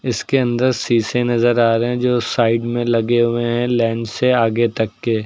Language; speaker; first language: Hindi; native; Hindi